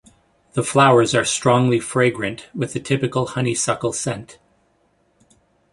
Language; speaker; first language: English; native; English